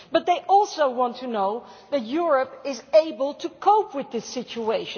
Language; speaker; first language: English; non-native, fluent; Dutch